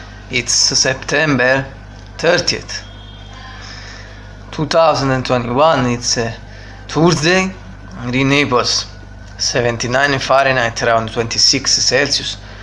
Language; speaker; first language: English; non-native, fluent; Italian